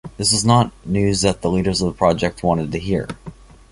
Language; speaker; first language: English; native; English